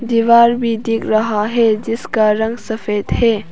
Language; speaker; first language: Hindi; non-native, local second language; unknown